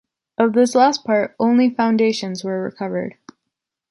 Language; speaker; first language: English; native; English